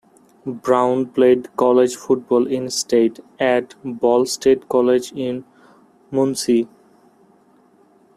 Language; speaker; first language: English; non-native, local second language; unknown